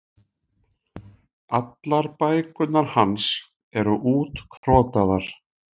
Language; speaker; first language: Icelandic; native; Icelandic